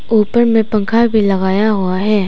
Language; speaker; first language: Hindi; non-native, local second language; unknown